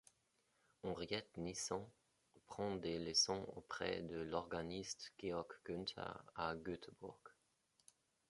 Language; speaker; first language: French; non-native, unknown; German